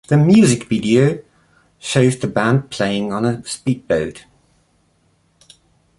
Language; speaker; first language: English; non-native, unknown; German